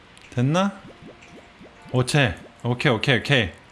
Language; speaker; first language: Korean; native; Korean